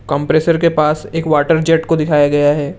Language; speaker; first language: Hindi; non-native, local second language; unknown